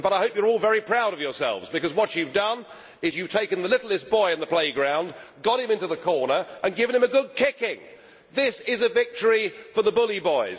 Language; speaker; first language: English; native; English